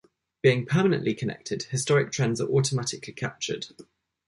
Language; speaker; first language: English; native; English